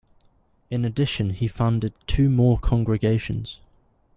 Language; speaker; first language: English; native; English